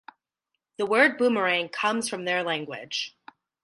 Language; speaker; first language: English; native; English